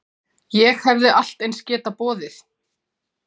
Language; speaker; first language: Icelandic; native; Icelandic